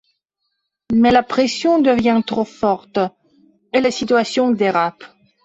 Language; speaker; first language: French; non-native, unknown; Belarusian